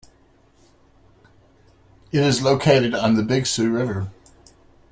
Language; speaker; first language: English; native; English